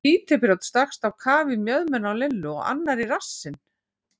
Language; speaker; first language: Icelandic; native; Icelandic